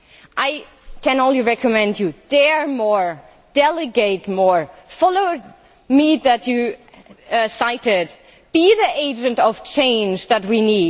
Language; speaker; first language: English; non-native, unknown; German